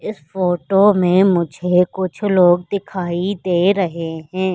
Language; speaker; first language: Hindi; native; Hindi